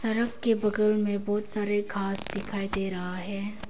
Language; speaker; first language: Hindi; non-native, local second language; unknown